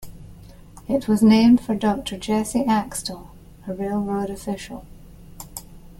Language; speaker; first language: English; native; English